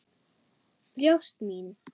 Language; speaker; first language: Icelandic; non-native, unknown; German